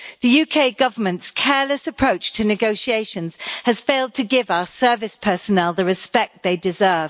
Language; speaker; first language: English; native; English